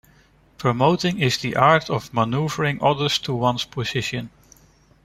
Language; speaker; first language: English; non-native, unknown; Dutch